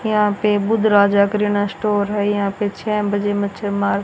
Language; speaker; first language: Hindi; native; Hindi